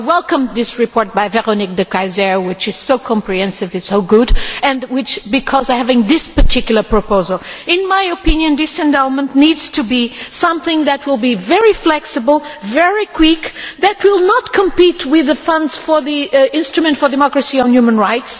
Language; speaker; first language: English; non-native, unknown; Portuguese